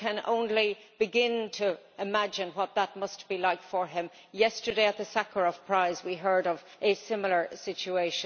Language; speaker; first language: English; native; English